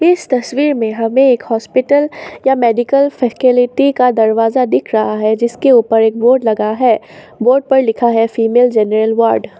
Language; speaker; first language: Hindi; non-native, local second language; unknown